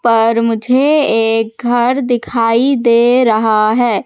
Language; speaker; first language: Hindi; native; Hindi